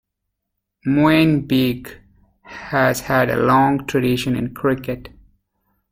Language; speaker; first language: English; native; English